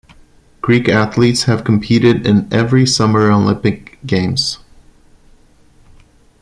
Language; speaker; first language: English; non-native, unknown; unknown